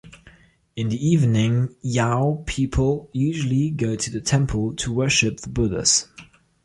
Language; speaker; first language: English; non-native, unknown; German